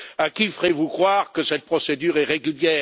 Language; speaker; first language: French; native; French